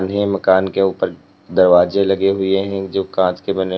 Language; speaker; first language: Hindi; native; Hindi